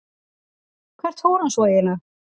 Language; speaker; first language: Icelandic; native; Icelandic